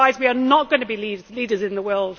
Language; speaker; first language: English; native; English